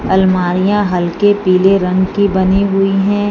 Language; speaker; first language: Hindi; non-native, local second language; Punjabi